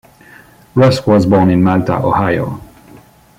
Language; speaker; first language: English; non-native, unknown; French